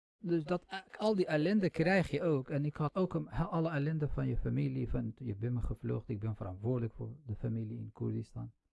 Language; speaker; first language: Dutch; non-native, fluent; Central Kurdish